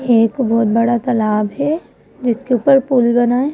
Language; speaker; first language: Hindi; native; Hindi